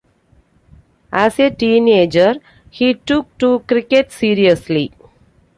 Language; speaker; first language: English; non-native, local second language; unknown